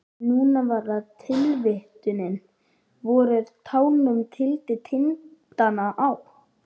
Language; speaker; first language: Icelandic; native; Icelandic